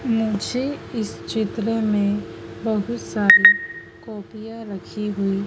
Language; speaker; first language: Hindi; native; Hindi